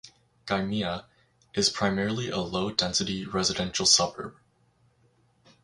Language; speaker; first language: English; native; English